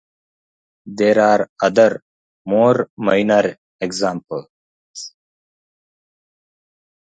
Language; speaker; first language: English; non-native, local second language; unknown